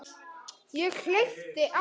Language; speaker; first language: Icelandic; native; Icelandic